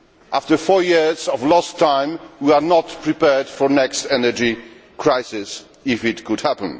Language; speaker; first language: English; non-native, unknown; Polish